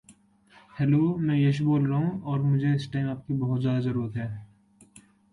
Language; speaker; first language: English; non-native, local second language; Hindi